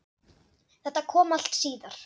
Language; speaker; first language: Icelandic; non-native, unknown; Dutch